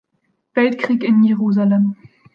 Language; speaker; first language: German; native; German